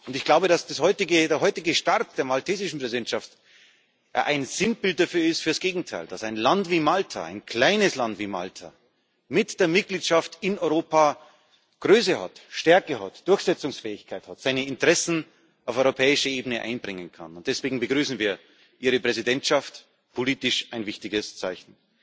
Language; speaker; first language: German; native; German